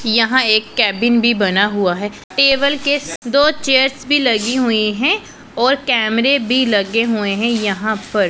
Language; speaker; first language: Hindi; non-native, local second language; Punjabi